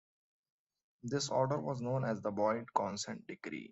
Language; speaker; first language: English; non-native, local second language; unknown